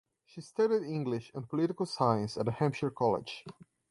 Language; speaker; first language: English; non-native, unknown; Portuguese